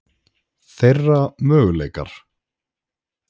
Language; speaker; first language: Icelandic; native; Icelandic